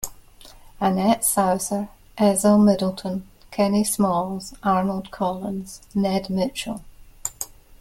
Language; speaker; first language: English; native; English